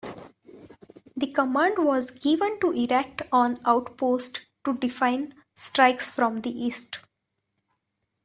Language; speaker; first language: English; non-native, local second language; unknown